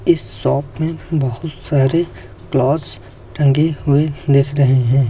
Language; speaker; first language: Hindi; native; Hindi